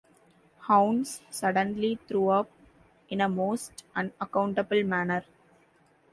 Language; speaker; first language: English; non-native, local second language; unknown